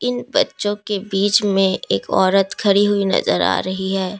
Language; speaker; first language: Hindi; non-native, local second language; Assamese